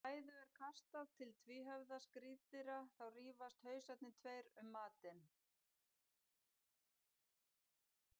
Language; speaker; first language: Icelandic; native; Icelandic